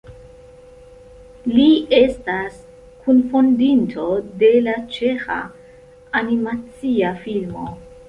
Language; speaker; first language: Esperanto; non-native, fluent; Central Kurdish